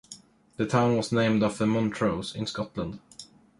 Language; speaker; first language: English; non-native, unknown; Swedish